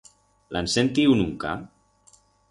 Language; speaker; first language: Aragonese; non-native, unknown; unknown